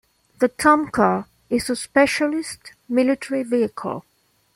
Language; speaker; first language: English; non-native, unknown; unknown